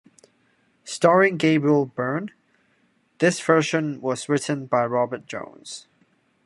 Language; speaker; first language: English; non-native, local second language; Cantonese